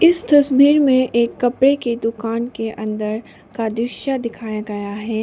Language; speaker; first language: Hindi; non-native, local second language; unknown